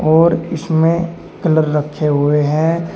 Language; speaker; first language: Hindi; native; Hindi